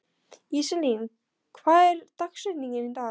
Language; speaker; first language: Icelandic; non-native, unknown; Polish